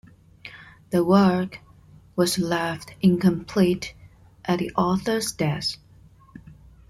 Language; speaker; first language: English; non-native, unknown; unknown